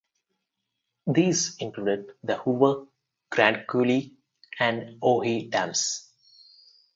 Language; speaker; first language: English; non-native, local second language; Telugu